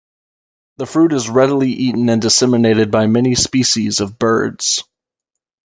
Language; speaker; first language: English; native; English